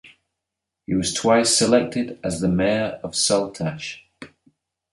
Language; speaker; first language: English; native; English